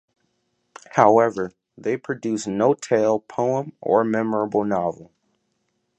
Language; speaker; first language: English; native; English